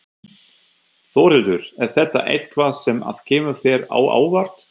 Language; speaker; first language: Icelandic; non-native, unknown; German